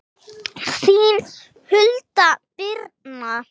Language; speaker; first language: Icelandic; non-native, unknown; English